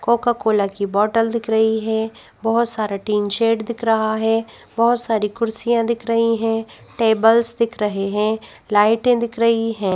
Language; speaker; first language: Hindi; native; Hindi